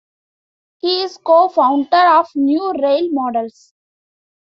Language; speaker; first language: English; non-native, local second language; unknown